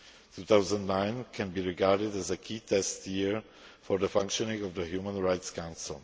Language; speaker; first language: English; non-native, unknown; Czech